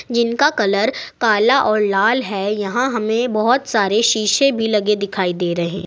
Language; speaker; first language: Hindi; native; Hindi